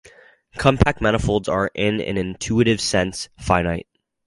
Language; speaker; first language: English; native; English